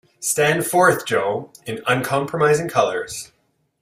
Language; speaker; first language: English; native; English